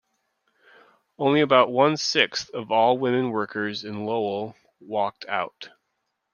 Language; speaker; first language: English; native; English